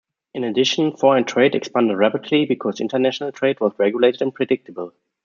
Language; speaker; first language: English; non-native, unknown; German